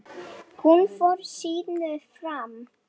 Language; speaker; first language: Icelandic; non-native, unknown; Lithuanian